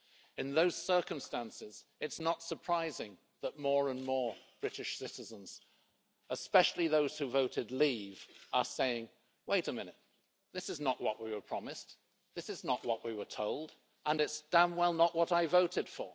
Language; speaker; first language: English; native; English